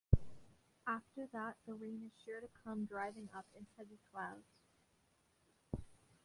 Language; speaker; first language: English; non-native, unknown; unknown